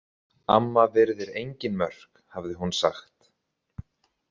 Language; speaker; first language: Icelandic; native; Icelandic